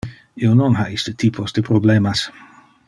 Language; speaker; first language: Interlingua; non-native, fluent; Dutch